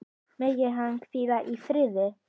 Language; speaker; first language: Icelandic; native; Icelandic